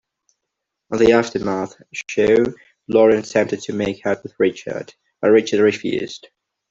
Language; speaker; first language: English; non-native, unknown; Catalan